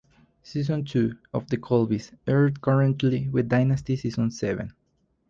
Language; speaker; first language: English; non-native, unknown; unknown